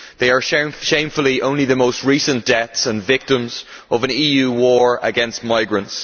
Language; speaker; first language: English; native; English